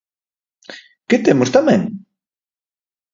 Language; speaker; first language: Galician; native; Galician